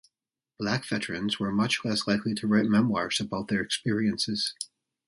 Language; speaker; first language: English; native; English